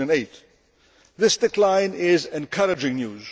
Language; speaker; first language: English; non-native, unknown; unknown